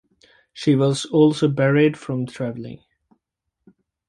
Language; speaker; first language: English; native; English